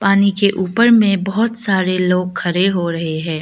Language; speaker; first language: Hindi; early bilingual, other home language; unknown